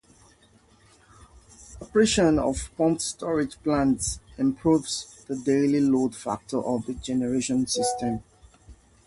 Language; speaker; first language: English; native; English